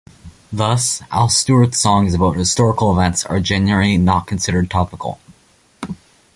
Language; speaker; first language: English; native; English